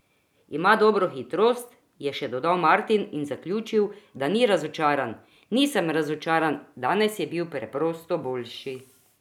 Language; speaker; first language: Slovenian; non-native, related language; Croatian